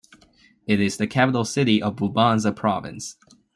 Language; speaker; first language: English; non-native, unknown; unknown